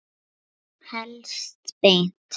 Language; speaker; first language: Icelandic; non-native, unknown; Lithuanian